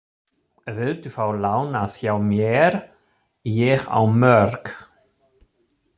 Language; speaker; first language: Icelandic; non-native, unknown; German